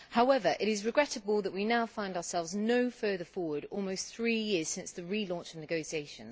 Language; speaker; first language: English; native; English